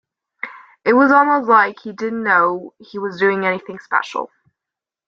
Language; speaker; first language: English; non-native, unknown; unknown